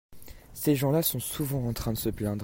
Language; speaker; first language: French; native; French